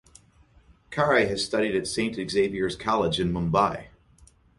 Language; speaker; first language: English; native; English